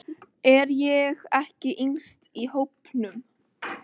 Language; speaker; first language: Icelandic; native; Icelandic